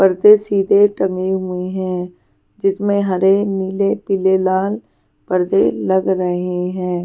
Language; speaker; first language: Hindi; non-native, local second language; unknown